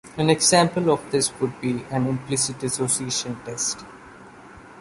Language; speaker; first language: English; non-native, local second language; Malayalam